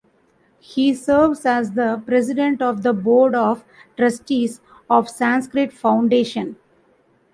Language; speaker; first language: English; non-native, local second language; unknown